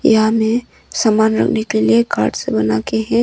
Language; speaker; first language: Hindi; non-native, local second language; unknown